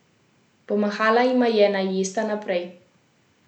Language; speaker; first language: Slovenian; native; Slovenian